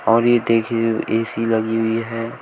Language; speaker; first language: Hindi; native; Hindi